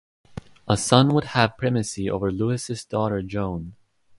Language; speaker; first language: English; non-native, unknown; Estonian